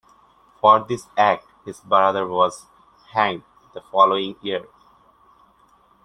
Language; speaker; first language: English; native; English